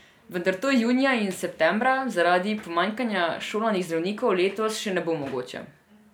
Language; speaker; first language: Slovenian; non-native, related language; Serbian